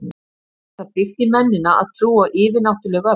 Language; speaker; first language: Icelandic; native; Icelandic